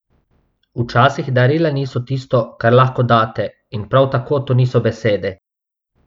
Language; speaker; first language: Slovenian; non-native, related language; Bosnian